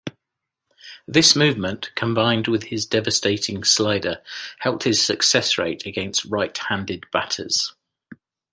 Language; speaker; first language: English; native; English